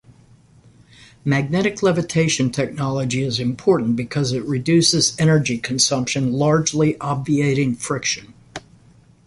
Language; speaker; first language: English; native; English